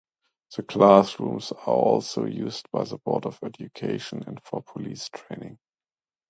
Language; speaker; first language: English; non-native, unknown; German